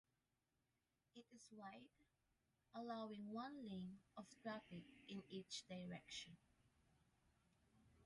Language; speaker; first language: English; non-native, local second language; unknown